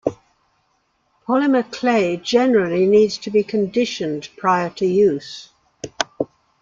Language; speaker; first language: English; native; English